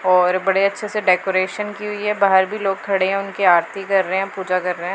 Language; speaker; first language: Hindi; non-native, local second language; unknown